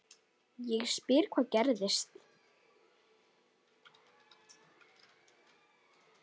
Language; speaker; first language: Icelandic; native; Icelandic